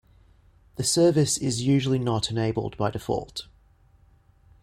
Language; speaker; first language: English; native; English